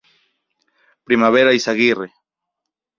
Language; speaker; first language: Spanish; native; Spanish